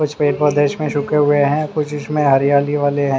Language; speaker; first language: Hindi; native; Hindi